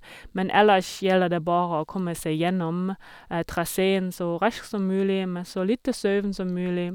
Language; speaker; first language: Norwegian; non-native, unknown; German